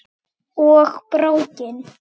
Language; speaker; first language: Icelandic; native; Icelandic